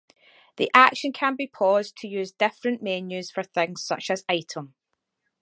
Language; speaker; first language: English; native; English